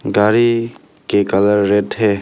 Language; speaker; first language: Hindi; non-native, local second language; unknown